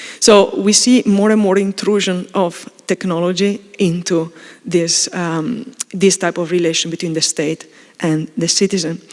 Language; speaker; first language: English; non-native, fluent; Italian